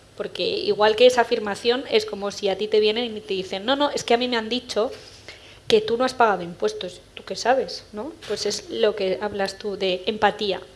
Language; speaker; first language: Spanish; early bilingual, other home language; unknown